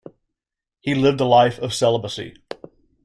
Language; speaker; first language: English; native; English